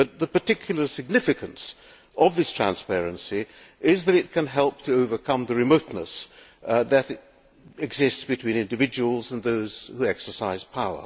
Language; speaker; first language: English; non-native, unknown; Hungarian